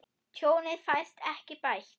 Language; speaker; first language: Icelandic; non-native, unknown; German